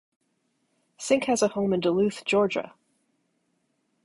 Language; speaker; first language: English; native; English